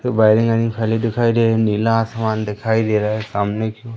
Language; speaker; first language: Hindi; native; Hindi